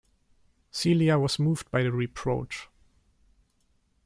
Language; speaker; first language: English; non-native, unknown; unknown